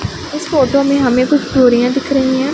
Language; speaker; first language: Hindi; non-native, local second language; Punjabi